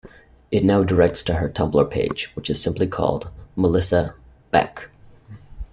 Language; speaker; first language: English; native; English